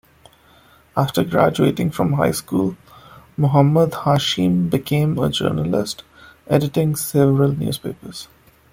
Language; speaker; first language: English; non-native, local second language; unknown